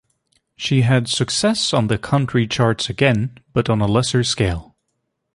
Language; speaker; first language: English; native; English